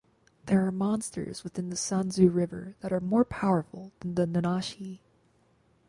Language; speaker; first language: English; native; English